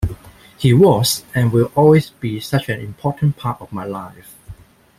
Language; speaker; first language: English; non-native, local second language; Cantonese